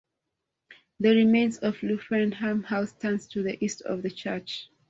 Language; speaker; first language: English; non-native, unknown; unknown